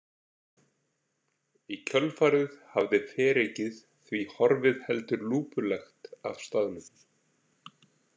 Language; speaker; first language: Icelandic; native; Icelandic